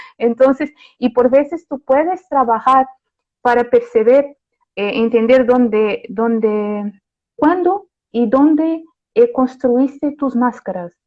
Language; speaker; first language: Spanish; non-native, related language; Portuguese